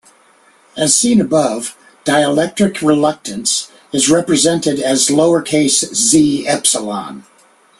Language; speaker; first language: English; native; English